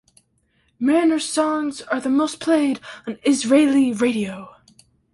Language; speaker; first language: English; native; English